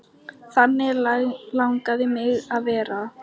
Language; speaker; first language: Icelandic; non-native, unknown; Polish